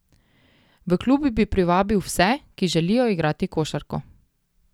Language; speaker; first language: Slovenian; native; Slovenian